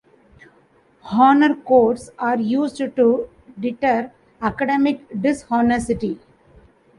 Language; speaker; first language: English; non-native, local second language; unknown